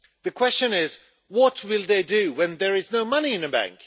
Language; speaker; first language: English; non-native, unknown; Swedish